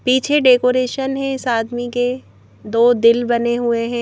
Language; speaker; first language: Hindi; native; Hindi